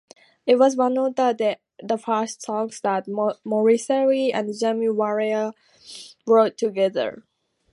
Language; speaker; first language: English; native; English